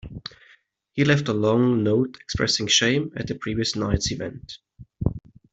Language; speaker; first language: English; non-native, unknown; German